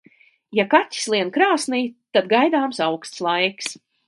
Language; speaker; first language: Latvian; native; Latvian